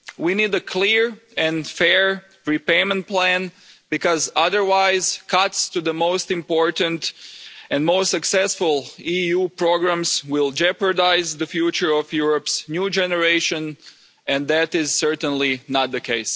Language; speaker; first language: English; non-native, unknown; Croatian